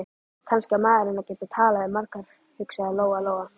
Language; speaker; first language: Icelandic; native; Icelandic